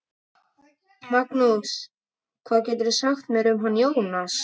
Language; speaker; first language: Icelandic; native; Icelandic